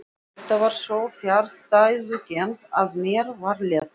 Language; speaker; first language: Icelandic; non-native, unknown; Russian